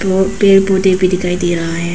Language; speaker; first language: Hindi; non-native, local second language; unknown